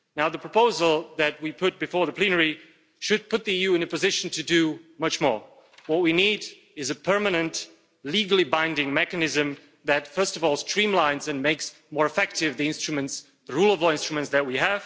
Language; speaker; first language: English; non-native, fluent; Slovak